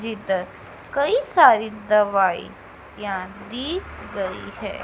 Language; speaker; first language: Hindi; native; Hindi